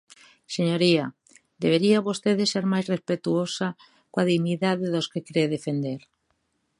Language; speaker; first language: Galician; native; Galician